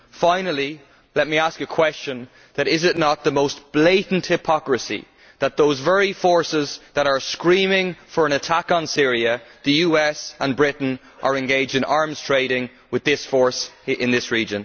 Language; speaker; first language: English; native; English